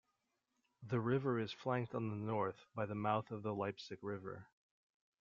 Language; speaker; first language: English; native; English